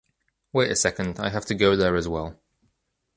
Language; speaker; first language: English; native; English